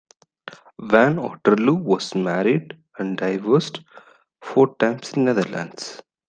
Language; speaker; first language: English; non-native, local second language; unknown